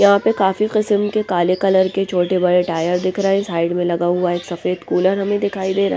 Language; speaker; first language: Hindi; non-native, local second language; Punjabi